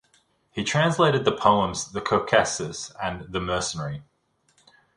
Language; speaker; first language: English; native; English